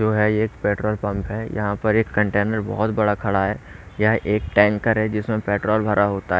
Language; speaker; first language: Hindi; native; Hindi